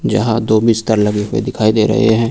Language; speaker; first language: Hindi; native; Hindi